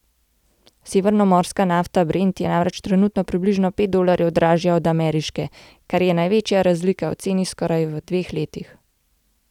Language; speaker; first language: Slovenian; native; Slovenian